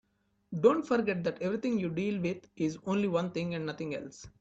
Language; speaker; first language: English; non-native, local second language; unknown